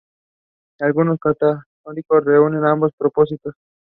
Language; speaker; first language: English; non-native, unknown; Spanish